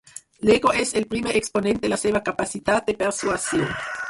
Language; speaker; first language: Catalan; non-native, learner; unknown